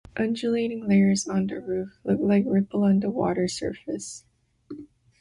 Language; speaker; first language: English; native; English